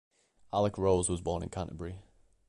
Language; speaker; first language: English; native; English